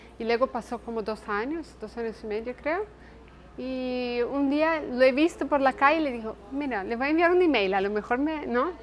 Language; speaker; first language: Spanish; non-native, related language; Portuguese